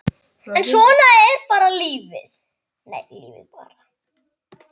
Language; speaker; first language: Icelandic; native; Icelandic